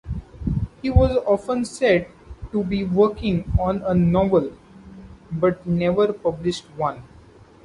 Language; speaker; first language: English; non-native, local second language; Marathi